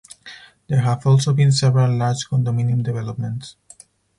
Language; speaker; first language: English; non-native, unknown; Spanish